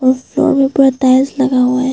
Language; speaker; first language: Hindi; non-native, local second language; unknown